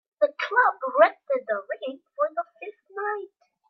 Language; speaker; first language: English; native; English